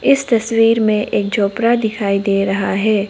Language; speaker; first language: Hindi; non-native, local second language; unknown